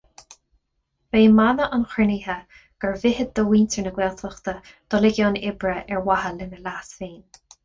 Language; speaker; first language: Irish; non-native, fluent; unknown